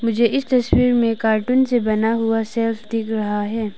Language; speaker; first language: Hindi; non-native, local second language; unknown